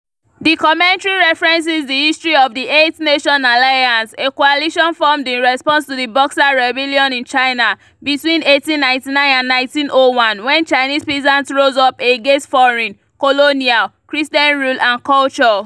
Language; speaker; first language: English; non-native, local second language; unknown